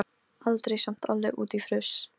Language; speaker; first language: Icelandic; non-native, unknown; Polish